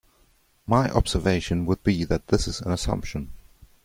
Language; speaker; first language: English; non-native, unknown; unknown